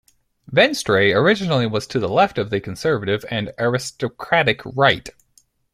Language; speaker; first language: English; native; English